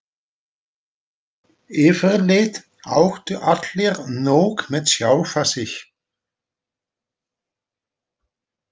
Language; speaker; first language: Icelandic; non-native, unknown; Dutch